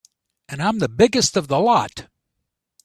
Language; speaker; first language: English; native; English